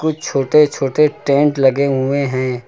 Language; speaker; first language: Hindi; native; Hindi